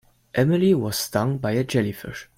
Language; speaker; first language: English; non-native, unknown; German